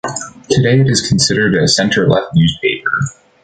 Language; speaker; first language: English; native; English